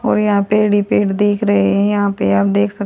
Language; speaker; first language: Hindi; native; Hindi